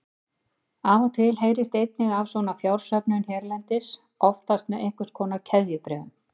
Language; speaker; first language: Icelandic; native; Icelandic